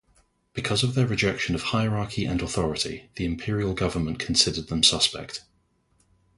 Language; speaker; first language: English; native; English